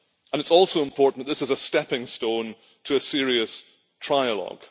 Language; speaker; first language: English; native; English